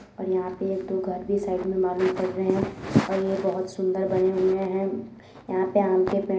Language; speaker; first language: Hindi; native; Hindi